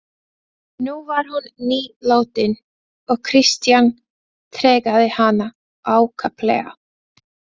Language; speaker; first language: Icelandic; non-native, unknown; Latvian